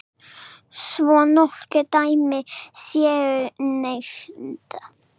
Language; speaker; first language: Icelandic; non-native, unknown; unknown